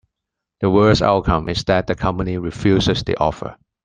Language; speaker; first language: English; non-native, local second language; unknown